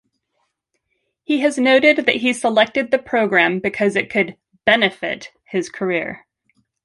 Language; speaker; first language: English; native; English